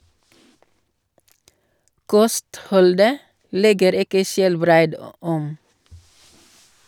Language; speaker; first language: Norwegian; non-native, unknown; Cebuano